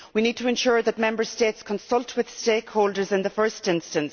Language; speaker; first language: English; native; English